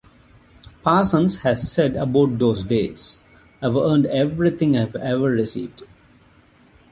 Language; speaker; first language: English; non-native, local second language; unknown